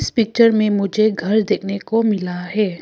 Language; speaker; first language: Hindi; early bilingual, other home language; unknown